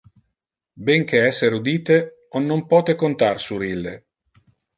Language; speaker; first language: Interlingua; non-native, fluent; Italian